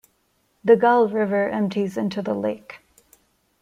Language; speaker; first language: English; non-native, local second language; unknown